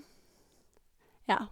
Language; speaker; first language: Norwegian; native; Norwegian